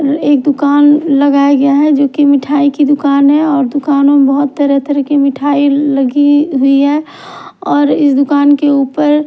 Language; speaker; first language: Hindi; native; Hindi